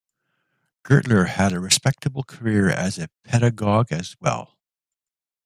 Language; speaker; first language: English; native; English